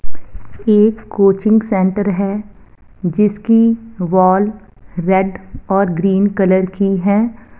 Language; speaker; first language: Hindi; non-native, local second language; Punjabi